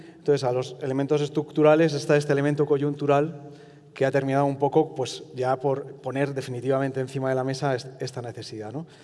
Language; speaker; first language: Spanish; non-native, related language; Italian